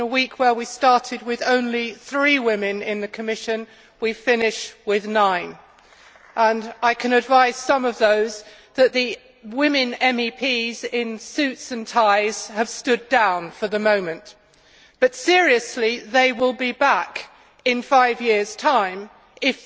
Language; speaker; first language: English; native; English